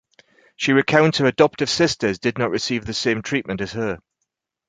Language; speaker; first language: English; native; English